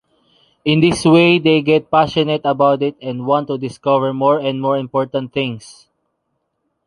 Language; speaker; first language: English; non-native, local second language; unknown